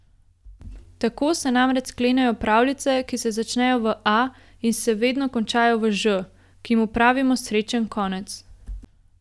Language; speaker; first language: Slovenian; native; Slovenian